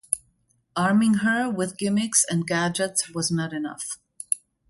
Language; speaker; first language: English; non-native, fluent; German